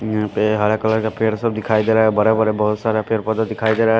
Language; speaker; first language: Hindi; non-native, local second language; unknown